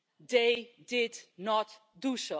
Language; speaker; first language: English; non-native, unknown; Dutch